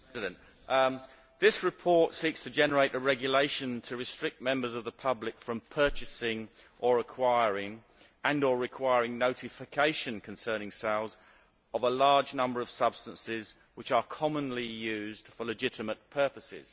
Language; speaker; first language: English; native; English